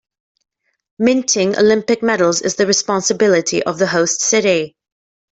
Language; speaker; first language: English; native; English